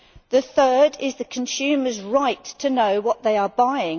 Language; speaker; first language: English; native; English